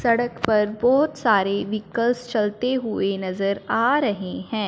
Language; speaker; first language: Hindi; non-native, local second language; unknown